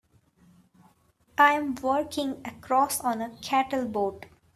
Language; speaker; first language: English; non-native, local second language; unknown